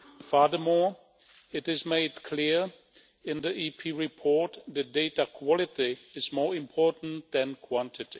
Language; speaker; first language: English; non-native, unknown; Czech